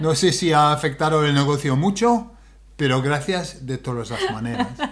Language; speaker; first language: Spanish; non-native, fluent; English